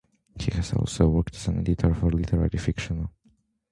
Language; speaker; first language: English; non-native, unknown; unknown